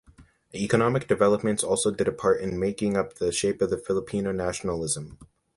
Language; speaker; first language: English; native; English